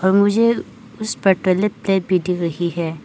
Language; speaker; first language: Hindi; non-native, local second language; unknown